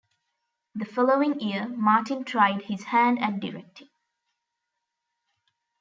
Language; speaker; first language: English; non-native, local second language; Tamil